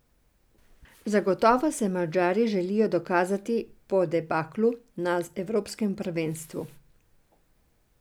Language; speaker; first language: Slovenian; non-native, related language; Serbian